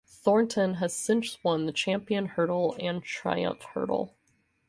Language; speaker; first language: English; native; English